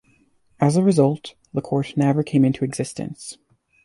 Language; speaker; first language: English; native; English